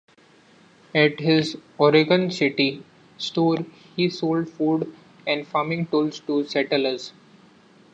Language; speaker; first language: English; non-native, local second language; Marathi